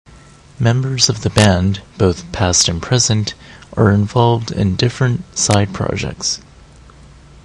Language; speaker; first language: English; non-native, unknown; Japanese